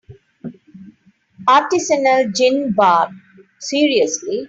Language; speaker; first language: English; non-native, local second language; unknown